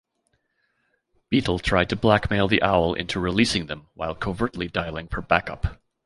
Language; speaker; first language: English; native; English